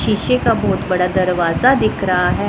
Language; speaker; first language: Hindi; non-native, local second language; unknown